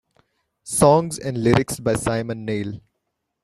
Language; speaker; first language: English; non-native, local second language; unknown